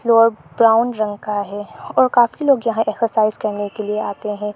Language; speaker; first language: Hindi; non-native, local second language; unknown